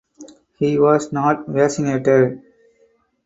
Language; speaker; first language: English; non-native, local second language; Tamil